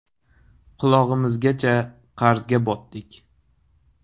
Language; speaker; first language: Uzbek; native; Uzbek